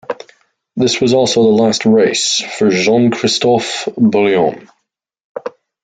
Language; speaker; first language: English; native; English